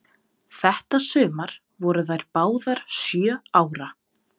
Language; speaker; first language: Icelandic; non-native, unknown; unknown